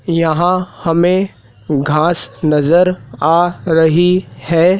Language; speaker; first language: Hindi; native; Hindi